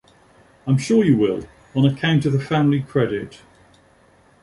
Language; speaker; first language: English; native; English